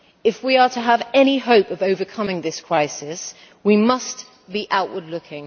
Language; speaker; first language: English; native; English